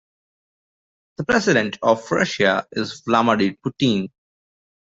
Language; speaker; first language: English; non-native, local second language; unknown